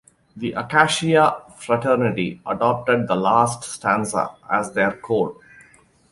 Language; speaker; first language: English; non-native, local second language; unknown